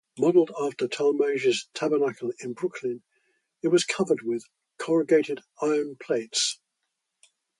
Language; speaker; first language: English; native; English